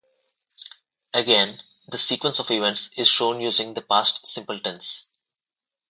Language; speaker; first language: English; non-native, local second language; Telugu